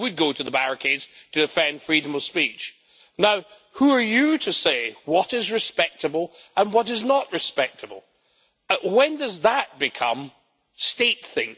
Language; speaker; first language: English; native; English